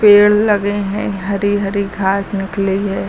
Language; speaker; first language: Hindi; native; Hindi